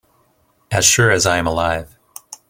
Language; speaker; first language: English; native; English